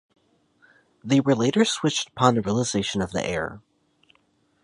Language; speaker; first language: English; native; English